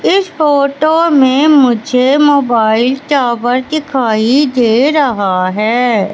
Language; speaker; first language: Hindi; native; Hindi